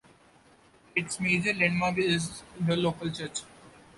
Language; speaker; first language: English; non-native, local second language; Marathi